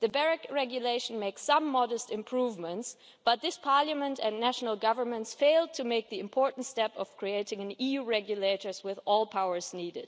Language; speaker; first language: English; non-native, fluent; German